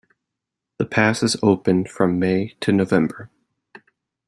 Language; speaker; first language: English; native; English